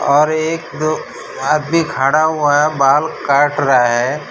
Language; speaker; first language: Hindi; non-native, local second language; Gujarati